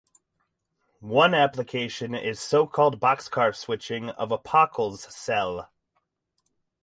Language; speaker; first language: English; native; English